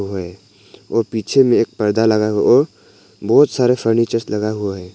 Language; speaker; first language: Hindi; non-native, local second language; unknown